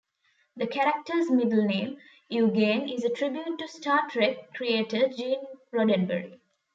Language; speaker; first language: English; non-native, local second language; Tamil